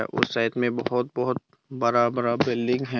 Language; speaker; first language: Hindi; non-native, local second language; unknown